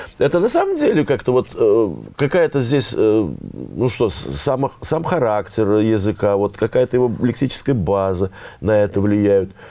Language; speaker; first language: Russian; native; Russian